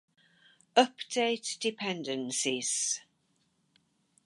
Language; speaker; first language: English; native; English